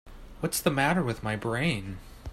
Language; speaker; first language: English; native; English